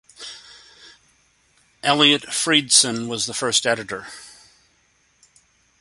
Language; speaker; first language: English; native; English